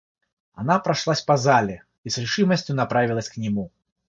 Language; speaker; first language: Russian; non-native, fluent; Georgian